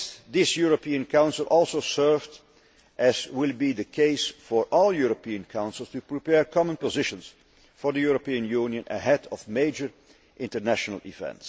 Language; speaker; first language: English; non-native, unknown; Dutch